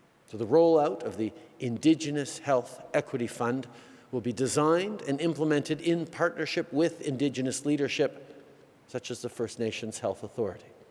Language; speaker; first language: English; native; English